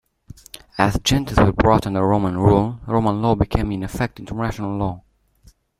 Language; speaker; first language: English; native; English